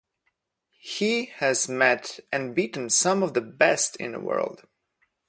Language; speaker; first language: English; non-native, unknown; Polish